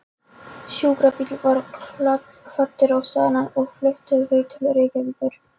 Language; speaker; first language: Icelandic; non-native, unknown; Polish